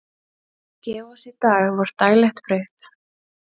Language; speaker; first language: Icelandic; native; Icelandic